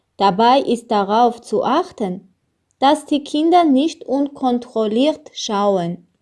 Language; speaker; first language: German; non-native, learner; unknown